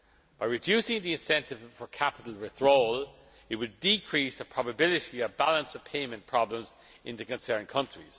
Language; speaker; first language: English; non-native, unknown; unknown